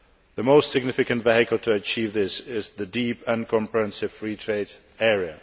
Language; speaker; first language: English; non-native, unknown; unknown